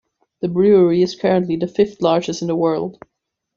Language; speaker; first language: English; non-native, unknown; German